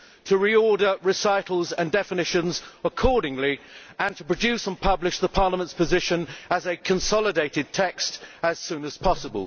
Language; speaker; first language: English; native; English